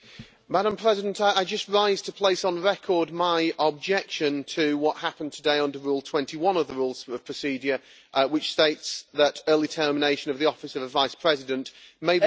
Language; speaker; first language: English; native; English